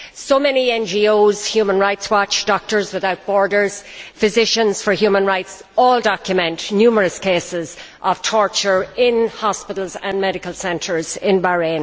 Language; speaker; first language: English; native; English